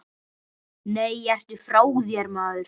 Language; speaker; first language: Icelandic; native; Icelandic